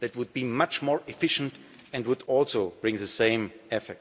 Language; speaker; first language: English; non-native, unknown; German